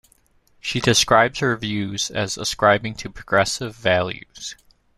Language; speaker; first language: English; native; English